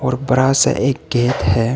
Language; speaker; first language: Hindi; non-native, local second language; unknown